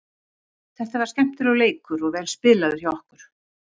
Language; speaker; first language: Icelandic; native; Icelandic